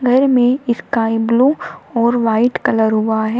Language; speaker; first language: Hindi; native; Hindi